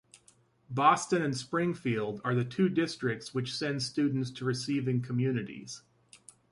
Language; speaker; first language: English; native; English